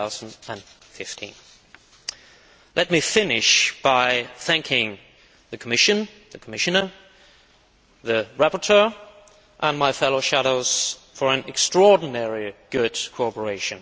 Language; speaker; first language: English; non-native, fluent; Danish